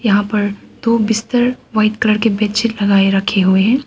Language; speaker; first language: Hindi; non-native, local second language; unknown